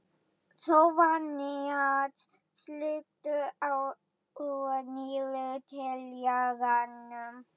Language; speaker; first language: Icelandic; non-native, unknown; German